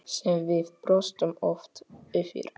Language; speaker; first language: Icelandic; non-native, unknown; Polish